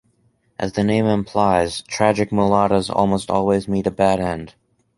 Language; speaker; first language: English; native; English